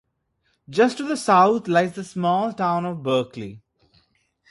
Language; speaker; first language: English; non-native, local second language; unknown